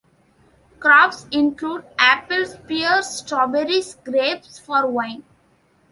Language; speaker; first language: English; non-native, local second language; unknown